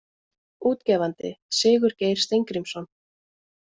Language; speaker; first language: Icelandic; native; Icelandic